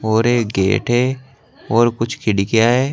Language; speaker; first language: Hindi; native; Hindi